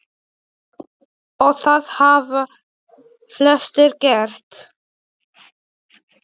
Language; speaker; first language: Icelandic; non-native, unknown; Polish